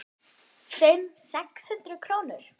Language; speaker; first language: Icelandic; non-native, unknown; German